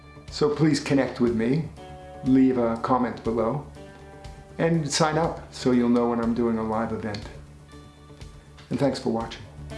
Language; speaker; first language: English; native; English